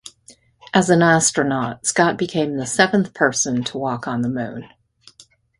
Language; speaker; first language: English; native; English